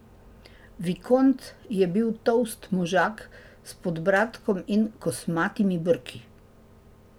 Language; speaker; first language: Slovenian; native; Slovenian